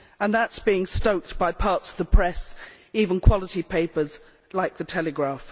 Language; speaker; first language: English; native; English